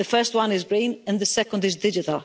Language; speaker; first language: English; non-native, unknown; Greek